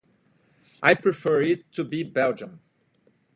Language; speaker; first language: English; native; English